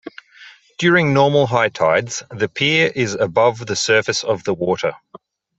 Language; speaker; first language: English; native; English